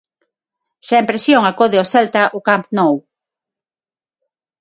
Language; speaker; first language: Galician; non-native, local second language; Spanish